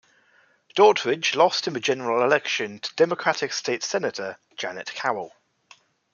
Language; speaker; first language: English; native; English